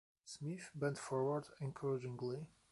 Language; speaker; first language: English; non-native, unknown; Polish